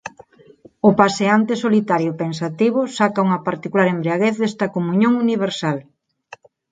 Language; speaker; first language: Galician; non-native, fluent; Spanish